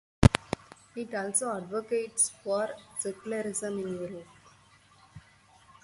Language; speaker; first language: English; non-native, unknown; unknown